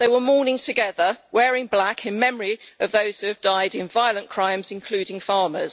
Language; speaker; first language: English; native; English